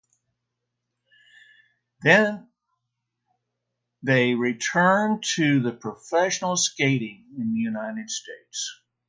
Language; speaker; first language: English; native; English